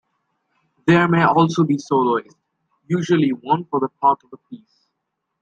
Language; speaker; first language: English; native; English